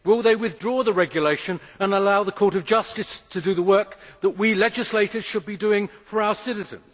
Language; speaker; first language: English; native; English